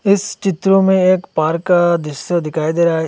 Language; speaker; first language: Hindi; non-native, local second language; Bangla